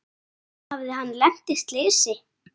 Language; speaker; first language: Icelandic; native; Icelandic